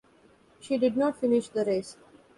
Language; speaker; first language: English; non-native, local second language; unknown